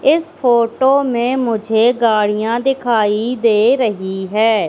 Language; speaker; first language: Hindi; native; Hindi